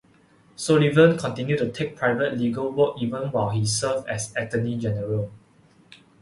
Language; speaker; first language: English; non-native, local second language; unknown